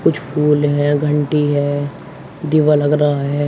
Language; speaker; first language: Hindi; native; Hindi